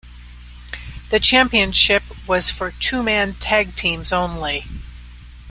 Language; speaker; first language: English; native; English